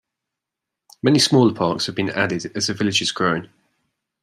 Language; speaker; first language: English; native; English